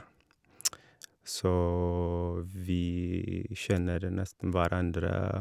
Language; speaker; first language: Norwegian; non-native, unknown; Oromo